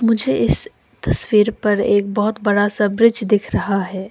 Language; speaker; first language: Hindi; non-native, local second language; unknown